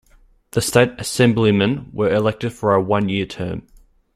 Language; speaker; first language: English; native; English